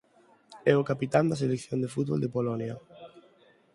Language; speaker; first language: Galician; non-native, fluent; Spanish